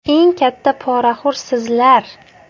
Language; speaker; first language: Uzbek; native; Uzbek